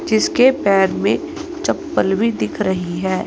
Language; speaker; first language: Hindi; native; Hindi